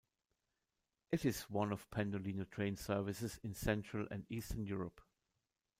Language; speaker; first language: English; non-native, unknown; German